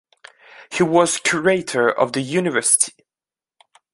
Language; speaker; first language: English; non-native, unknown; French